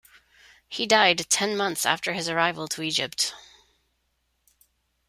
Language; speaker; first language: English; non-native, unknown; Spanish